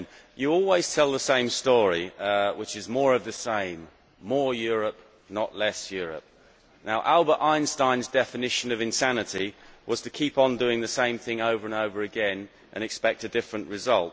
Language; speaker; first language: English; native; English